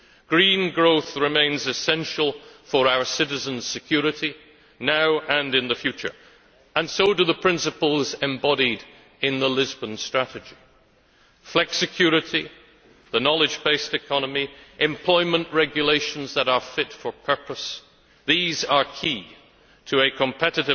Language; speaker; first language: English; native; English